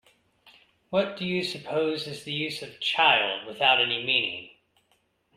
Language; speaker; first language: English; native; English